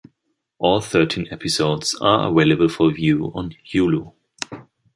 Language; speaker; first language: English; non-native, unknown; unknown